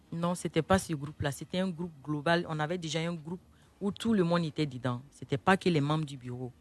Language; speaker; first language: French; non-native, local second language; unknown